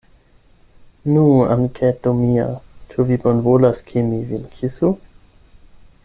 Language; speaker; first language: Esperanto; non-native, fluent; German